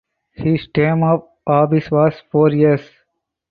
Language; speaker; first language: English; non-native, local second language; Tamil